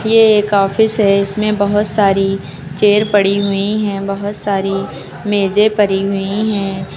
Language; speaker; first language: Hindi; native; Hindi